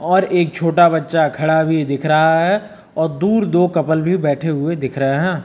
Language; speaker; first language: Hindi; native; Hindi